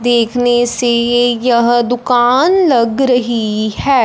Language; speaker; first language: Hindi; non-native, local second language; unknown